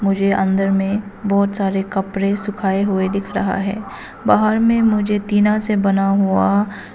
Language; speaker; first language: Hindi; early bilingual, other home language; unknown